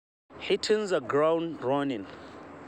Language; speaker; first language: English; non-native, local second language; Hausa